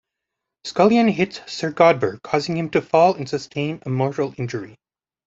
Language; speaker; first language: English; native; English